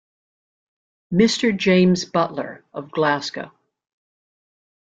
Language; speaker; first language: English; native; English